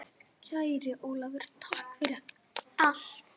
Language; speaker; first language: Icelandic; native; Icelandic